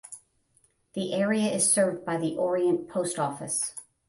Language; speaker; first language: English; native; English